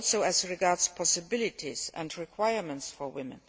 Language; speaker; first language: English; non-native, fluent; Luxembourgish